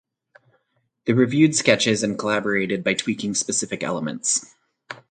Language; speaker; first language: English; native; English